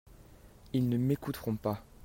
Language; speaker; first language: French; native; French